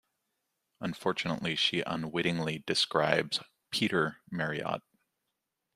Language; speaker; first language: English; native; English